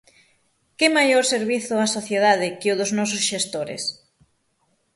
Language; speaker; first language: Galician; native; Galician